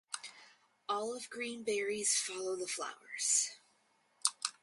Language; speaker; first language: English; native; English